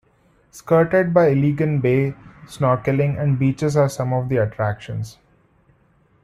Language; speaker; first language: English; non-native, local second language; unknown